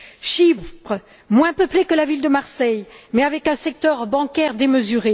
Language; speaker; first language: French; native; French